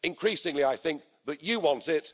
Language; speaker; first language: English; native; English